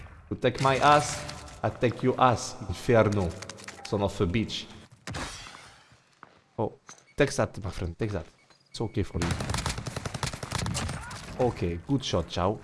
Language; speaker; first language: English; non-native, learner; French